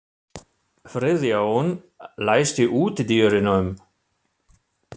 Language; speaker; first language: Icelandic; non-native, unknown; German